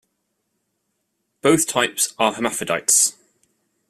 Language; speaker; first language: English; native; English